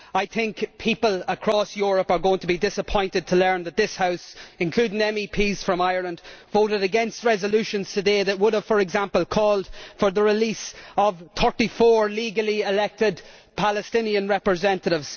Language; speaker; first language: English; native; English